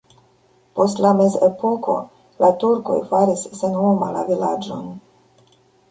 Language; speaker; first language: Esperanto; non-native, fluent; Russian